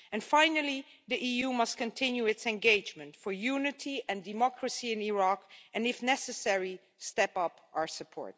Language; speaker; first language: English; non-native, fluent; Dutch